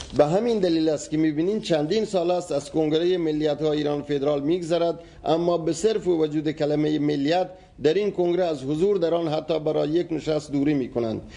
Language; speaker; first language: Persian; non-native, local second language; Baluchi